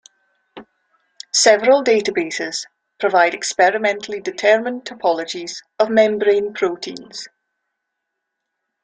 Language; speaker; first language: English; native; English